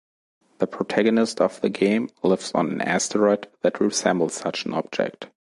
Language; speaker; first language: English; non-native, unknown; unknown